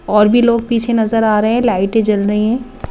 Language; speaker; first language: Hindi; native; Hindi